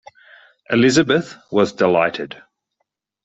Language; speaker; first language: English; native; English